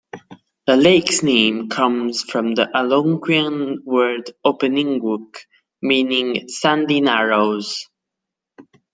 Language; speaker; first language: English; non-native, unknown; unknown